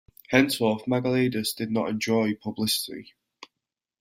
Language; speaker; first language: English; native; English